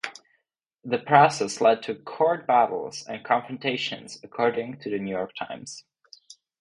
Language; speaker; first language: English; non-native, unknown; Czech